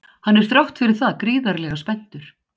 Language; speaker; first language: Icelandic; native; Icelandic